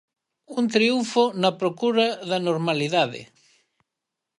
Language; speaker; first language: Galician; native; Galician